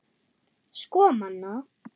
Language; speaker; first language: Icelandic; non-native, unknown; German